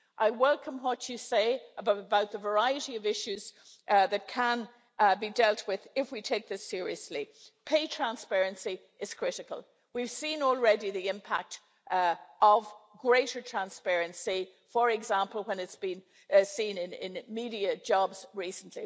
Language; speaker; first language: English; native; English